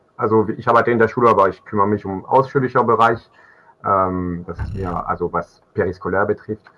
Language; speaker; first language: German; non-native, fluent; French